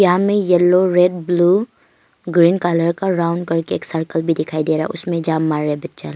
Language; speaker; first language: Hindi; non-native, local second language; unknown